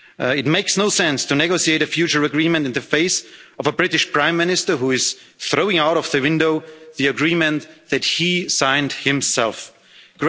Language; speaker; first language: English; non-native, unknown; German